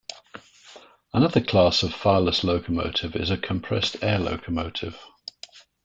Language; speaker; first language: English; native; English